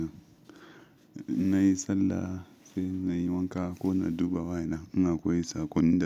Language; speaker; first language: Hausa; non-native, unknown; Yoruba